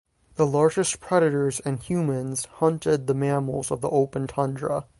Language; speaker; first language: English; native; English